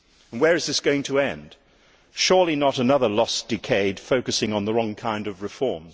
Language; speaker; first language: English; native; English